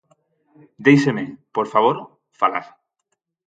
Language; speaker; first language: Galician; non-native, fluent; Spanish